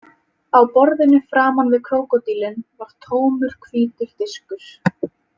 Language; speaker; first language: Icelandic; native; Icelandic